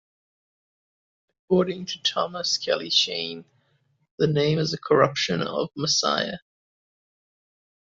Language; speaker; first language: English; native; English